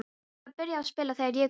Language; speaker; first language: Icelandic; non-native, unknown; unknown